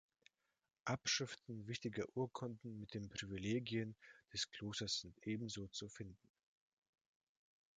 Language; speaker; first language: German; non-native, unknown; Russian